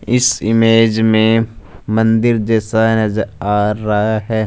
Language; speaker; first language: Hindi; non-native, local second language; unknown